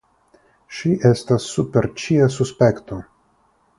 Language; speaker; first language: Esperanto; non-native, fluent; Russian